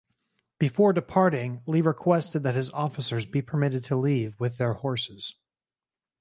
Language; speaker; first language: English; native; English